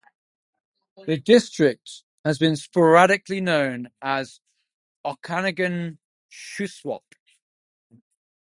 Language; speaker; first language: English; non-native, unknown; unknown